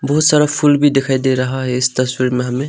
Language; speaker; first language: Hindi; non-native, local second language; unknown